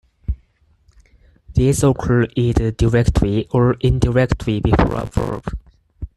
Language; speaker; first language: English; non-native, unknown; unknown